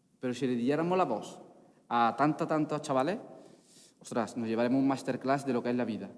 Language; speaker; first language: Spanish; non-native, fluent; Arabic